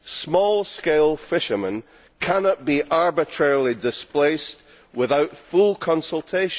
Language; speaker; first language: English; native; English